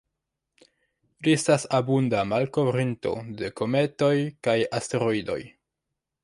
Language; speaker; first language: Esperanto; non-native, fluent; French